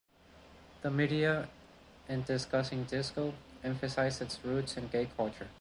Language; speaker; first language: English; non-native, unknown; Spanish